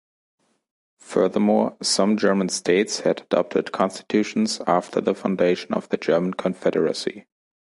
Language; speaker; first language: English; non-native, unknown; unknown